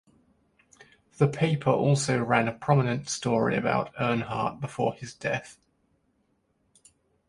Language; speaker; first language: English; native; English